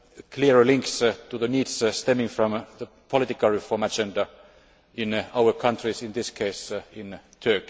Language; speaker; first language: English; non-native, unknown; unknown